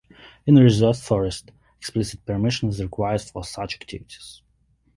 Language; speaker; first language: English; non-native, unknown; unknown